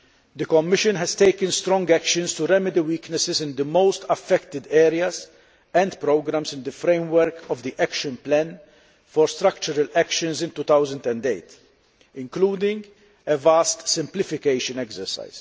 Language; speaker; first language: English; non-native, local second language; Maltese